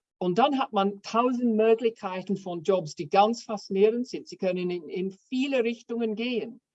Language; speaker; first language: German; non-native, fluent; English